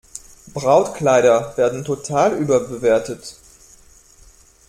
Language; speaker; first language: German; non-native, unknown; French